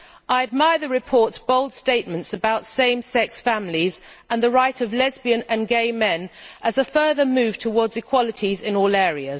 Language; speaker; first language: English; native; English